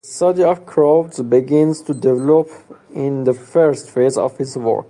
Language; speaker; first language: English; non-native, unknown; Persian